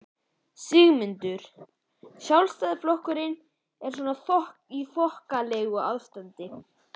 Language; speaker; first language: Icelandic; native; Icelandic